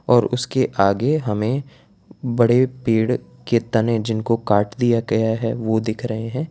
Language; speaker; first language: Hindi; non-native, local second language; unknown